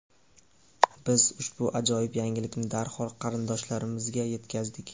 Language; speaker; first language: Uzbek; native; Uzbek